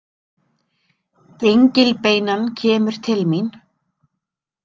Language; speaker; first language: Icelandic; native; Icelandic